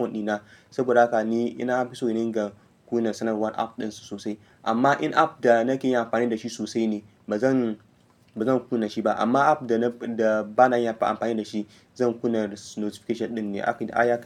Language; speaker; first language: Hausa; non-native, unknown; Yoruba